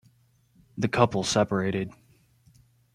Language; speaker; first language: English; native; English